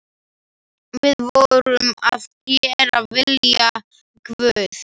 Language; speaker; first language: Icelandic; non-native, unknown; Slovak